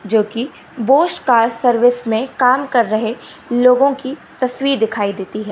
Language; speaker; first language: Hindi; non-native, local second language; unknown